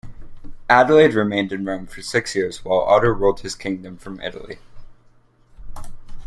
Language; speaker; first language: English; native; English